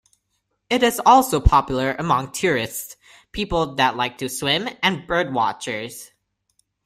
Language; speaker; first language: English; non-native, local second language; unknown